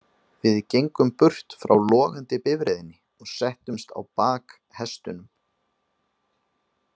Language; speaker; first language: Icelandic; native; Icelandic